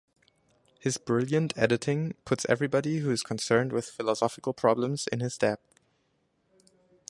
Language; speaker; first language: English; non-native, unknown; German